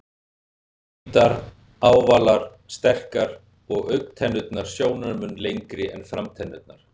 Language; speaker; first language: Icelandic; native; Icelandic